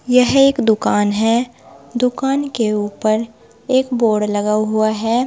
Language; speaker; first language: Hindi; native; Hindi